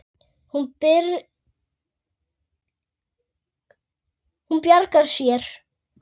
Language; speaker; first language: Icelandic; native; Icelandic